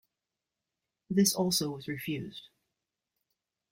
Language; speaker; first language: English; native; English